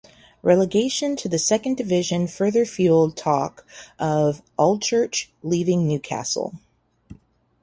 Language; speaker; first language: English; native; English